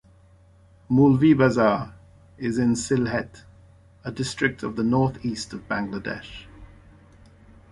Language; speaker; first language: English; native; English